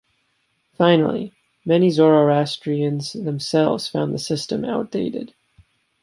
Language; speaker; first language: English; native; English